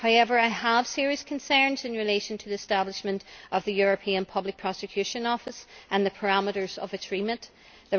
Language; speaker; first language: English; native; English